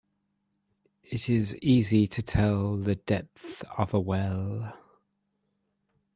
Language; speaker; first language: English; native; English